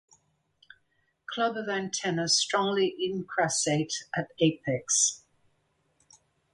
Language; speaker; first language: English; native; English